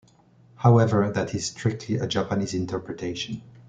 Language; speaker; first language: English; non-native, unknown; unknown